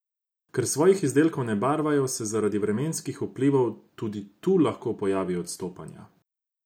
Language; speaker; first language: Slovenian; non-native, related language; Croatian